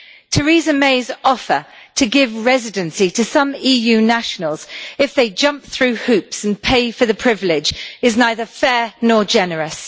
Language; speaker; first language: English; native; English